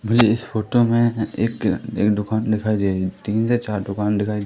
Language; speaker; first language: Hindi; native; Hindi